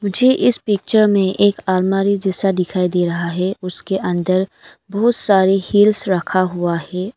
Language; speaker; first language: Hindi; non-native, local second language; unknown